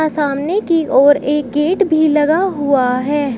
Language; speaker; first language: Hindi; native; Hindi